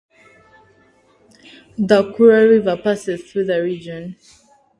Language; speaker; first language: English; native; English